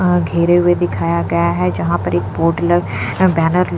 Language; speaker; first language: Hindi; non-native, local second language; Punjabi